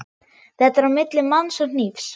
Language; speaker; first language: Icelandic; non-native, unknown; German